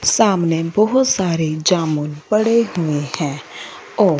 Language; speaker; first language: Hindi; non-native, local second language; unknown